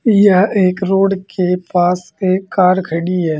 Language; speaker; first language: Hindi; native; Hindi